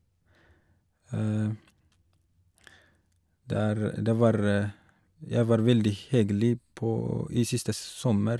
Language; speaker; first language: Norwegian; non-native, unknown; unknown